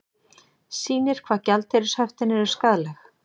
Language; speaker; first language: Icelandic; native; Icelandic